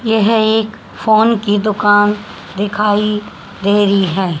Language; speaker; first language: Hindi; native; Hindi